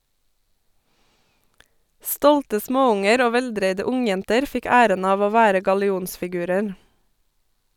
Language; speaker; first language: Norwegian; native; Norwegian